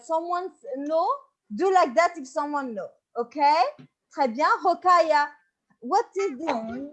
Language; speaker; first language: English; non-native, fluent; French